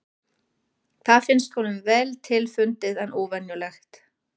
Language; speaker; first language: Icelandic; non-native, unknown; German